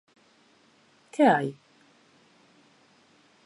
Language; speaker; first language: Galician; native; Galician